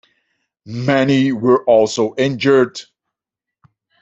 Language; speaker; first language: English; non-native, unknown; Dutch